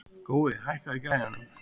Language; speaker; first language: Icelandic; native; Icelandic